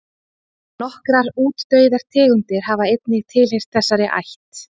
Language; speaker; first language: Icelandic; native; Icelandic